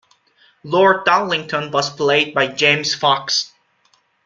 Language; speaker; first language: English; non-native, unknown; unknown